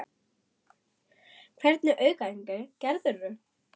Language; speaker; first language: Icelandic; non-native, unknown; German